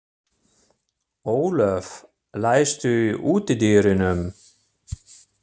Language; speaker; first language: Icelandic; non-native, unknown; German